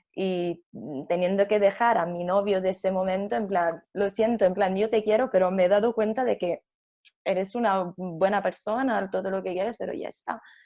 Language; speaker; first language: Spanish; non-native, fluent; Italian